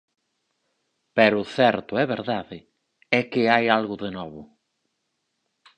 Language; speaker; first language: Galician; native; Galician